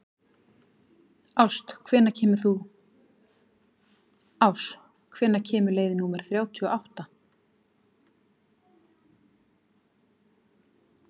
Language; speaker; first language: Icelandic; native; Icelandic